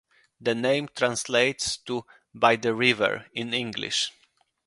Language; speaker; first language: English; non-native, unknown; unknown